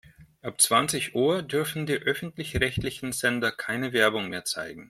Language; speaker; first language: German; non-native, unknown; Russian